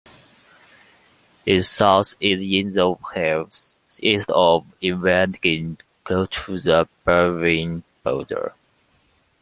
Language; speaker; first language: English; non-native, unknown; Chinese